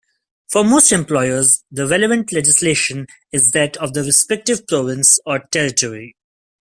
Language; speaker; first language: English; non-native, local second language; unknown